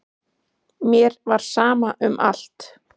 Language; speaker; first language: Icelandic; native; Icelandic